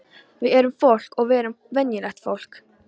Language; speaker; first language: Icelandic; non-native, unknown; Polish